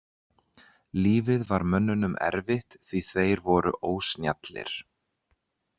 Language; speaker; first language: Icelandic; native; Icelandic